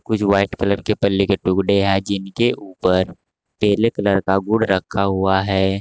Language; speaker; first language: Hindi; native; Hindi